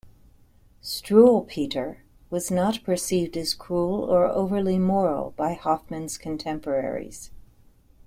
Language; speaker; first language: English; native; English